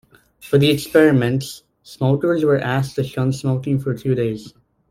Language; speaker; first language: English; native; English